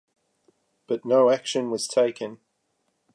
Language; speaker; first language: English; native; English